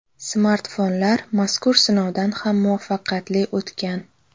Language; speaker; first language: Uzbek; native; Uzbek